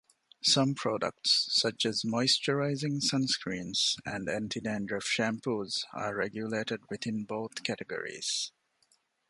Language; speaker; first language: English; non-native, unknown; Divehi